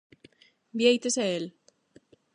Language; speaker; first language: Galician; non-native, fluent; Spanish